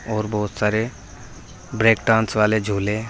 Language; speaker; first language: Hindi; native; Hindi